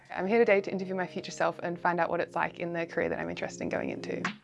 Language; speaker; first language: English; native; English